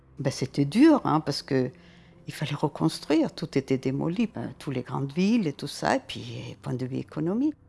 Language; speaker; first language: French; non-native, fluent; German